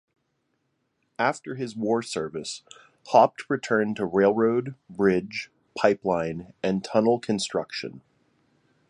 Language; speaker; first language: English; native; English